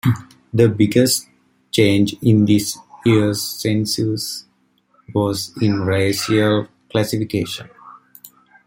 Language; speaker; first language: English; native; English